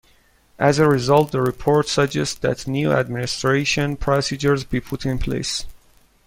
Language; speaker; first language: English; non-native, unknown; Persian